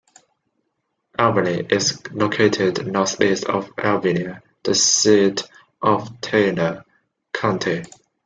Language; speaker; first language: English; non-native, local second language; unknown